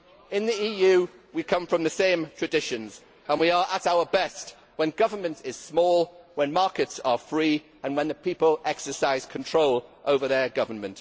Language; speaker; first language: English; native; English